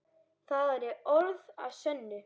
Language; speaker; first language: Icelandic; native; Icelandic